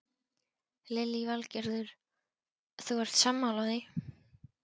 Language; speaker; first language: Icelandic; non-native, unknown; Polish